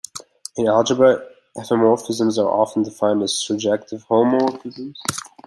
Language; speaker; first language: English; native; English